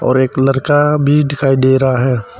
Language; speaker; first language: Hindi; non-native, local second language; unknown